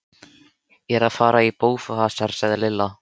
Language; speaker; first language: Icelandic; native; Icelandic